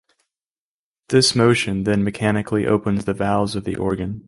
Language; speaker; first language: English; native; English